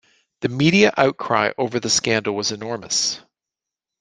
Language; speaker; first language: English; native; English